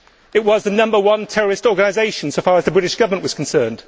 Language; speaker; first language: English; native; English